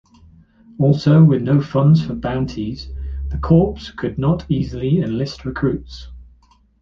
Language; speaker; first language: English; native; English